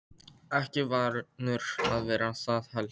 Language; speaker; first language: Icelandic; non-native, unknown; Polish